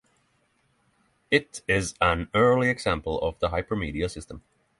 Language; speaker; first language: English; non-native, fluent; Norwegian